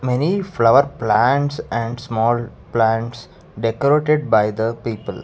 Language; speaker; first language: English; non-native, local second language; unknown